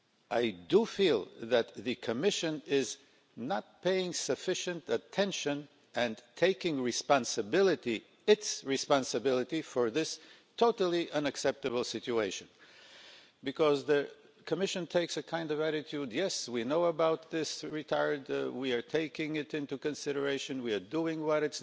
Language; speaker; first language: English; non-native, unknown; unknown